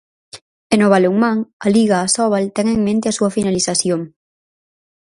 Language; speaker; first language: Galician; native; Galician